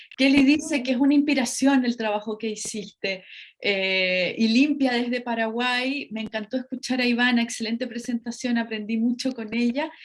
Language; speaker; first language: Spanish; native; Spanish